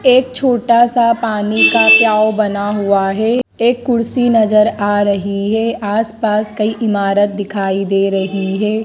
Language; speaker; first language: Hindi; native; Hindi